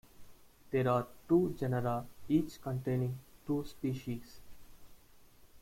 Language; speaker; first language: English; non-native, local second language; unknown